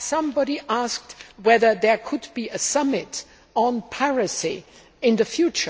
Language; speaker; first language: English; native; English